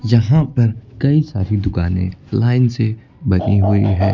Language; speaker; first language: Hindi; native; Hindi